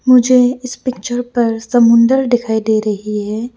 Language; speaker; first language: Hindi; non-native, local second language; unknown